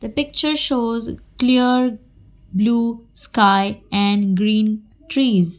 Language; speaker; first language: English; non-native, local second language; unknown